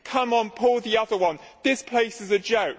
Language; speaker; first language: English; native; English